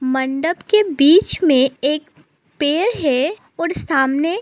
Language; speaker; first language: Hindi; non-native, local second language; Assamese